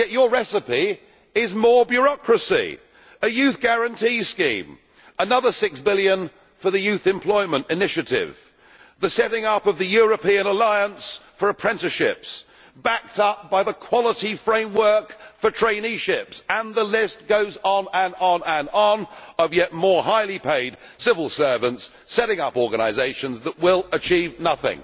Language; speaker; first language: English; native; English